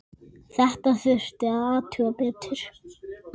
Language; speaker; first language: Icelandic; native; Icelandic